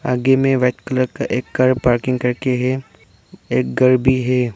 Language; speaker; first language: Hindi; non-native, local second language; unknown